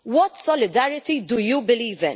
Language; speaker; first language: English; non-native, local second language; Maltese